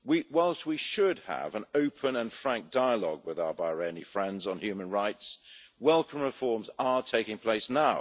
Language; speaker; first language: English; native; English